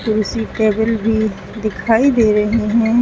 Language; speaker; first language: Hindi; native; Hindi